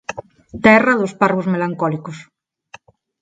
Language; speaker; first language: Galician; non-native, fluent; Spanish